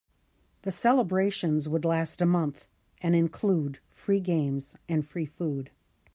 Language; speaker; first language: English; native; English